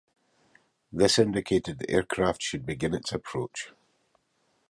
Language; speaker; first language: English; native; English